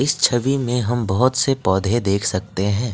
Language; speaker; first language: Hindi; non-native, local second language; Assamese